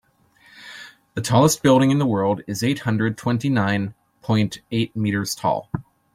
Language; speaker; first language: English; native; English